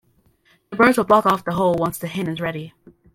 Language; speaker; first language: English; native; English